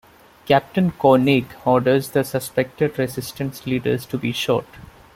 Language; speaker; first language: English; non-native, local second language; Malayalam